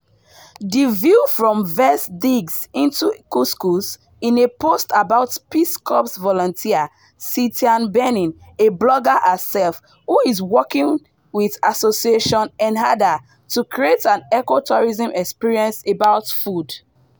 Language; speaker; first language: English; non-native, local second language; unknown